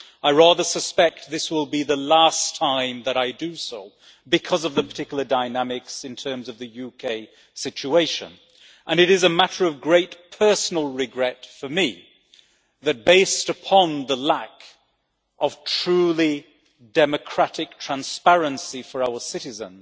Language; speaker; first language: English; native; English